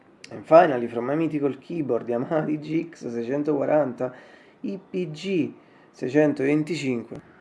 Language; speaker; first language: English; non-native, learner; Italian